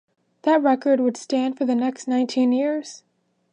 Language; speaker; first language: English; native; English